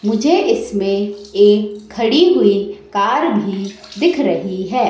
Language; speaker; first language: Hindi; native; Hindi